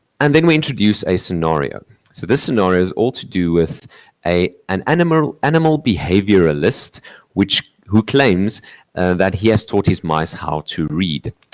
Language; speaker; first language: English; non-native, local second language; Afrikaans